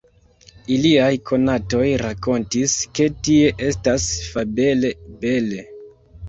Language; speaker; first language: Esperanto; non-native, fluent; Kinyarwanda